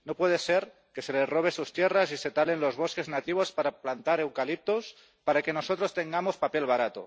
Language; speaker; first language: Spanish; non-native, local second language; Catalan